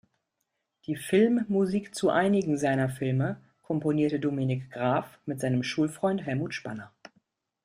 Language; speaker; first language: German; native; German